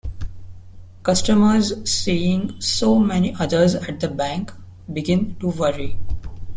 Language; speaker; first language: English; non-native, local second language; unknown